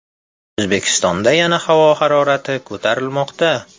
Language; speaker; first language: Uzbek; native; Uzbek